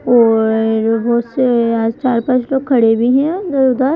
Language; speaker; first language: Hindi; native; Hindi